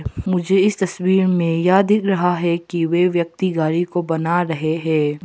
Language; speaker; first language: Hindi; non-native, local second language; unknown